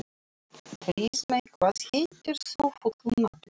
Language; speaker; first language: Icelandic; non-native, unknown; Russian